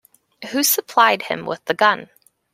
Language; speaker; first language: English; native; English